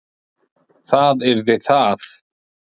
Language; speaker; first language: Icelandic; native; Icelandic